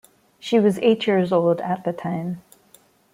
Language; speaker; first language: English; non-native, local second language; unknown